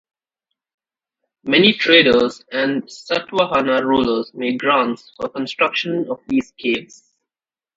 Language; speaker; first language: English; non-native, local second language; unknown